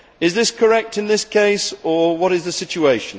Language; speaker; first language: English; native; English